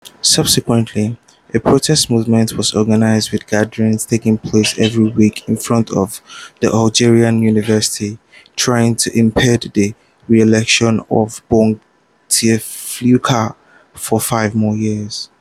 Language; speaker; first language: English; non-native, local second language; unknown